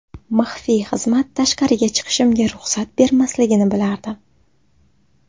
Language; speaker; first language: Uzbek; native; Uzbek